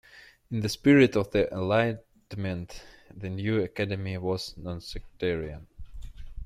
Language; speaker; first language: English; non-native, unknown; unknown